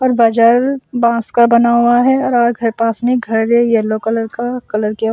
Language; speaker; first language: Hindi; non-native, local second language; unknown